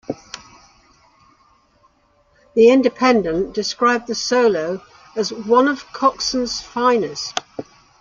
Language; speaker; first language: English; native; English